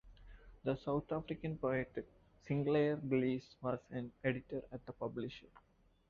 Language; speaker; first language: English; non-native, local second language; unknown